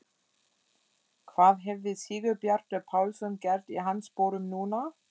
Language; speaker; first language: Icelandic; non-native, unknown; German